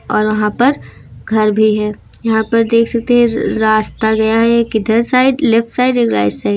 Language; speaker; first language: Hindi; native; Hindi